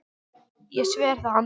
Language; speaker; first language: Icelandic; non-native, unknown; English